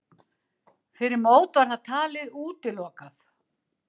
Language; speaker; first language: Icelandic; native; Icelandic